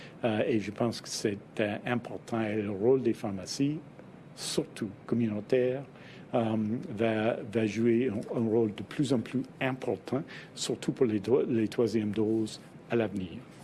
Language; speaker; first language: French; non-native, fluent; English